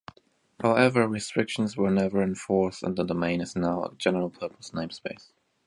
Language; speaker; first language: English; native; English